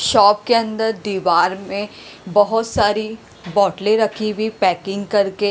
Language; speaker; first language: Hindi; non-native, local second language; Punjabi